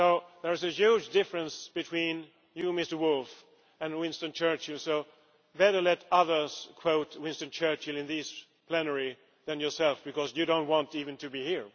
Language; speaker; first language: English; non-native, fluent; Swedish